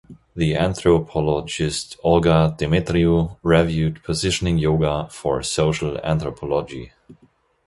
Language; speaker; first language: English; non-native, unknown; German